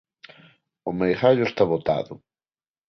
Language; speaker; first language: Galician; non-native, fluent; Spanish